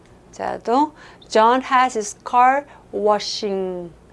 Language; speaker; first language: English; non-native, fluent; Korean